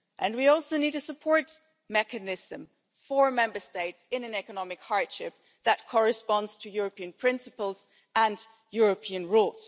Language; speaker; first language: English; non-native, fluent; German